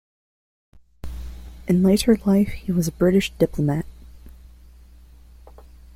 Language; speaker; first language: English; non-native, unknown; Spanish